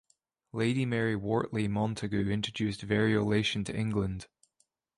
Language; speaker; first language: English; native; English